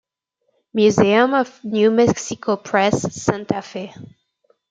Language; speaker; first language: English; native; English